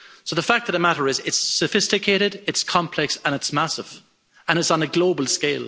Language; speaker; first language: English; native; English